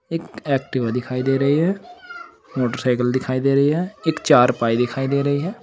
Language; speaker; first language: Hindi; native; Hindi